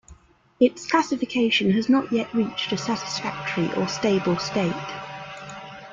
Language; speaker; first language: English; native; English